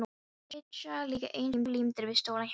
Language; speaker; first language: Icelandic; non-native, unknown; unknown